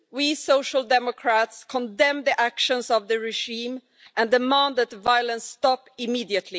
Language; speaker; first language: English; non-native, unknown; Swedish